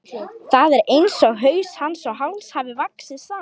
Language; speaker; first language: Icelandic; non-native, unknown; Lithuanian